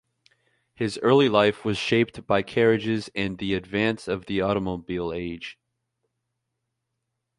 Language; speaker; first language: English; native; English